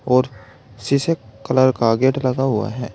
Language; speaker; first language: Hindi; native; Hindi